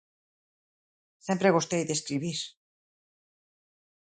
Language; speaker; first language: Galician; native; Galician